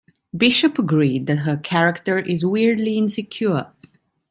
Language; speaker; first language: English; non-native, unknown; Italian